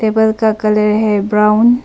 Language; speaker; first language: Hindi; early bilingual, other home language; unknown